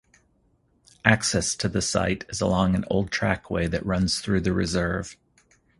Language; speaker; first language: English; native; English